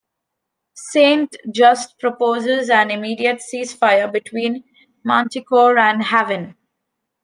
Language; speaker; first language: English; non-native, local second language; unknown